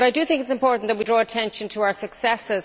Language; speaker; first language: English; native; English